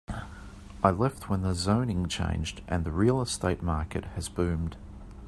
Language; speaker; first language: English; native; English